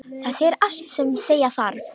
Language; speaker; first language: Icelandic; non-native, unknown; Romanian